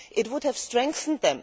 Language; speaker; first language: English; non-native, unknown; German